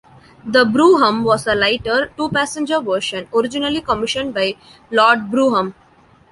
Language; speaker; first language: English; non-native, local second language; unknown